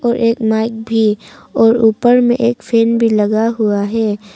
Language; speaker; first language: Hindi; non-native, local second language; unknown